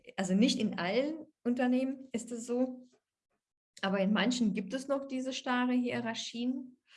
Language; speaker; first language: German; non-native, fluent; Russian